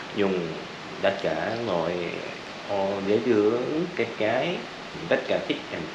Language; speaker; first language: Vietnamese; non-native, learner; Korean